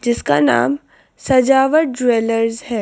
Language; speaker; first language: Hindi; native; Hindi